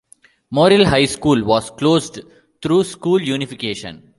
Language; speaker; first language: English; non-native, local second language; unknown